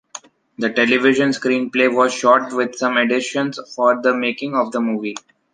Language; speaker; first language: English; non-native, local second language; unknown